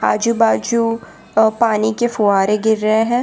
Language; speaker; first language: Hindi; non-native, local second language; Gujarati